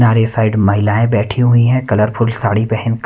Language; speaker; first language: Hindi; non-native, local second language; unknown